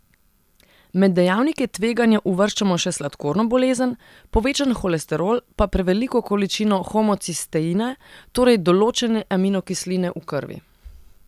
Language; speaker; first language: Slovenian; non-native, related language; Serbian